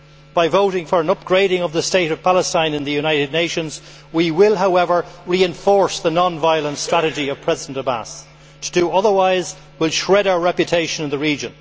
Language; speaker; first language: English; native; English